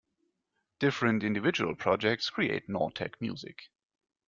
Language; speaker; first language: English; non-native, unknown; German